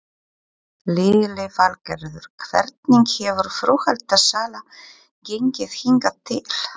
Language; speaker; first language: Icelandic; non-native, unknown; Polish